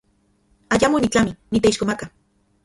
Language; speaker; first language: Central Puebla Nahuatl; non-native, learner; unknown